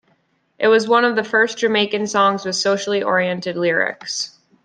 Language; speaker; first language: English; native; English